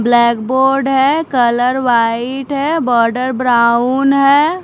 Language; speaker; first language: Hindi; non-native, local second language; Punjabi